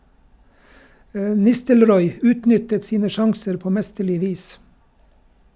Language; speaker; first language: Norwegian; native; Norwegian